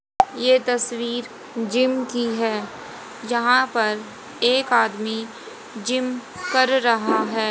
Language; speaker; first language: Hindi; native; Hindi